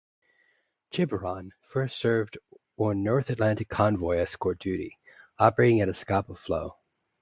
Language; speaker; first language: English; native; English